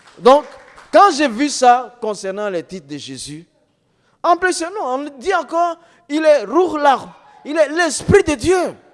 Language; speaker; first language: French; non-native, local second language; Dyula